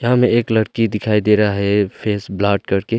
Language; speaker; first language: Hindi; early bilingual, other home language; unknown